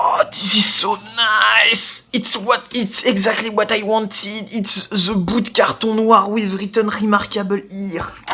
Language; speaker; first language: English; non-native, learner; French